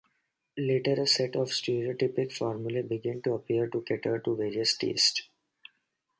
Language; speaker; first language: English; non-native, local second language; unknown